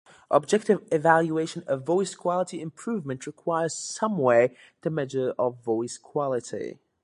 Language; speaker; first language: English; native; English